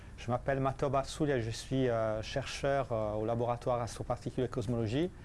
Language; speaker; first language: French; non-native, fluent; Italian